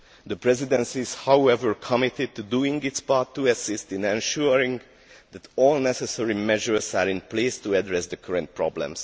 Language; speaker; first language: English; non-native, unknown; Hungarian